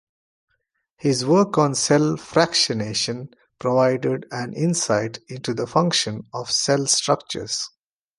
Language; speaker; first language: English; non-native, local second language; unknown